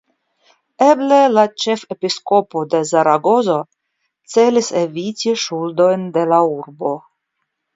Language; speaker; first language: Esperanto; non-native, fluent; Russian